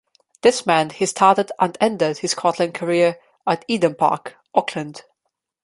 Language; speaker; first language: English; non-native, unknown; Slovenian